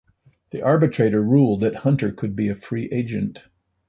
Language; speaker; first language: English; native; English